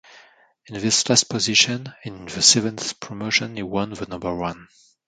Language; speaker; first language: English; non-native, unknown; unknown